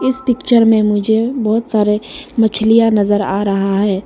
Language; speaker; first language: Hindi; non-native, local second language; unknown